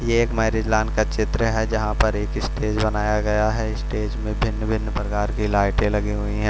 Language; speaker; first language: Hindi; non-native, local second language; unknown